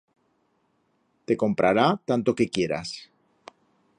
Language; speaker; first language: Aragonese; native; Aragonese